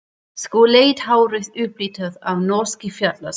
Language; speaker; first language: Icelandic; non-native, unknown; German